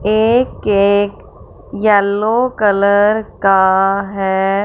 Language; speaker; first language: Hindi; non-native, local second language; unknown